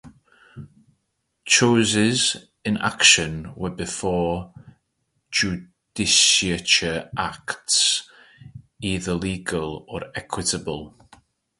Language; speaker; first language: English; native; English